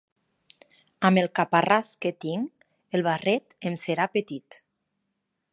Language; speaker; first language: Catalan; native; Catalan